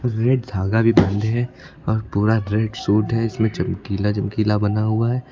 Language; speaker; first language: Hindi; native; Hindi